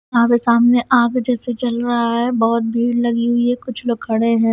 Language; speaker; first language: Hindi; non-native, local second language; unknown